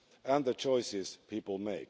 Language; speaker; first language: English; non-native, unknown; Finnish